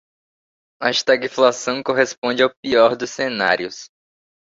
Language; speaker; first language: Portuguese; native; Portuguese